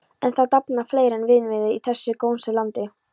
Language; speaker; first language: Icelandic; non-native, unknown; Polish